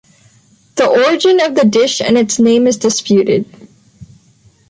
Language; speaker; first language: English; non-native, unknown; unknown